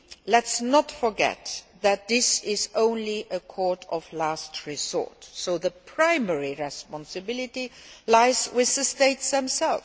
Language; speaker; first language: English; non-native, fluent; Luxembourgish